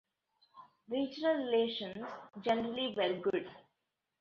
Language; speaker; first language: English; non-native, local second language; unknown